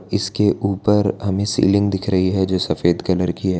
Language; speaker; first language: Hindi; non-native, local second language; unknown